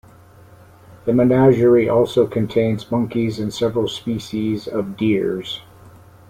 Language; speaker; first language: English; native; English